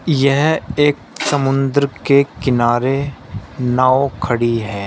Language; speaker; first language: Hindi; native; Hindi